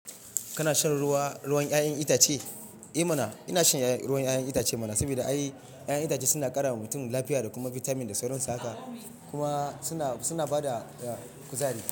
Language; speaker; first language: Hausa; non-native, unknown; Yoruba